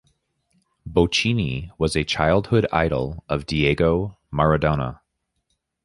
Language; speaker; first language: English; native; English